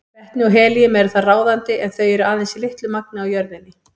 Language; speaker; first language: Icelandic; native; Icelandic